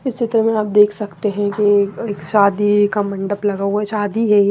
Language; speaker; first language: Hindi; non-native, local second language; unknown